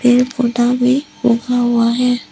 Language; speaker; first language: Hindi; non-native, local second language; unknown